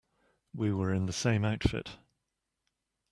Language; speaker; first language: English; native; English